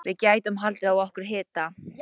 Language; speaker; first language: Icelandic; non-native, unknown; Polish